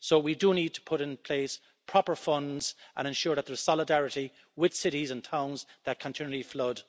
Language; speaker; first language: English; native; English